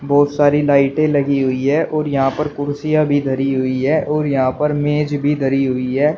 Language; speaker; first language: Hindi; native; Hindi